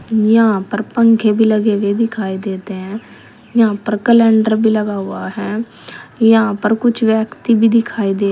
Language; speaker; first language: Hindi; native; Hindi